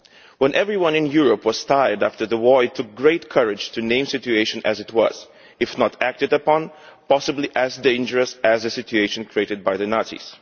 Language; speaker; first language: English; non-native, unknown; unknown